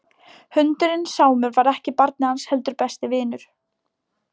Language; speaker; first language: Icelandic; non-native, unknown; Polish